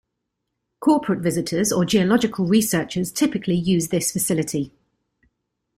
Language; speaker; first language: English; native; English